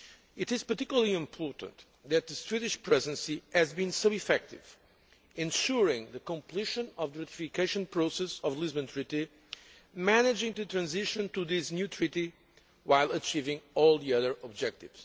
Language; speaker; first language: English; non-native, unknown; Portuguese